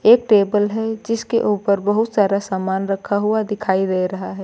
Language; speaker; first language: Hindi; native; Hindi